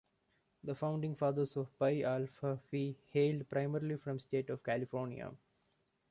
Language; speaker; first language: English; non-native, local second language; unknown